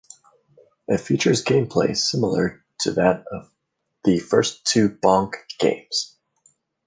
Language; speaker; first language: English; native; English